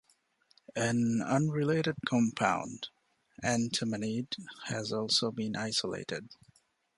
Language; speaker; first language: English; non-native, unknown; Divehi